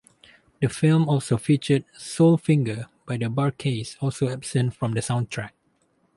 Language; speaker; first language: English; non-native, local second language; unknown